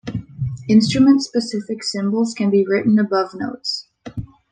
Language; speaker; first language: English; native; English